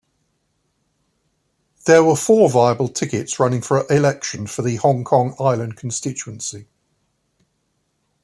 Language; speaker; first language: English; native; English